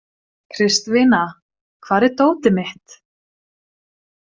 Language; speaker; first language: Icelandic; non-native, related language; Swedish